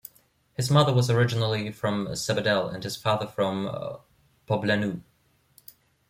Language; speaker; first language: English; non-native, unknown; German